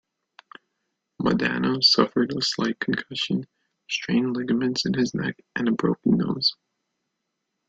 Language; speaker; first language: English; native; English